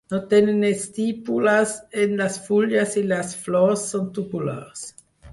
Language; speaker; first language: Catalan; non-native, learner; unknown